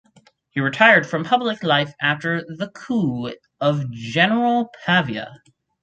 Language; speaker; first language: English; native; English